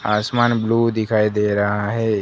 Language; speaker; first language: Hindi; non-native, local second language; Gujarati